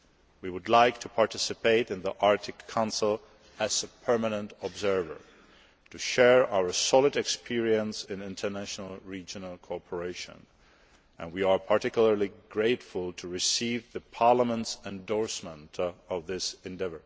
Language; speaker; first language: English; non-native, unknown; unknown